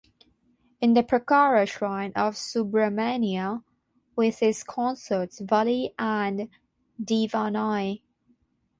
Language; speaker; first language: English; non-native, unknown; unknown